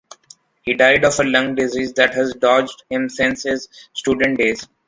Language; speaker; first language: English; non-native, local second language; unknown